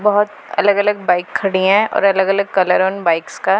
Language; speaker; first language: Hindi; non-native, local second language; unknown